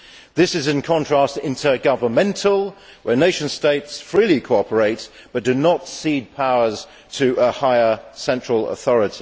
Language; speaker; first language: English; native; English